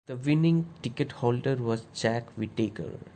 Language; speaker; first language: English; non-native, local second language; Malayalam